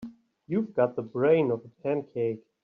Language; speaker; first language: English; native; English